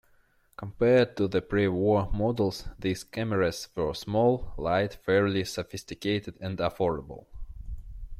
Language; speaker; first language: English; non-native, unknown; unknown